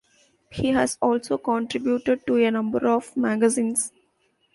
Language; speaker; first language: English; non-native, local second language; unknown